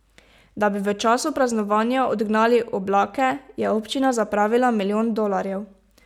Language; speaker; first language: Slovenian; native; Slovenian